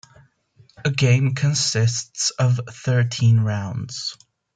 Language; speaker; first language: English; non-native, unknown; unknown